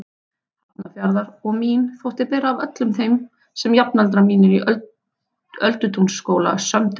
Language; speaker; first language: Icelandic; native; Icelandic